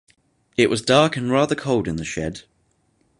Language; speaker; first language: English; native; English